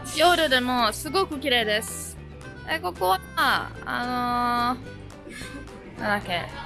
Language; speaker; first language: Japanese; non-native, learner; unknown